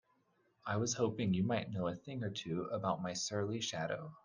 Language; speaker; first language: English; native; English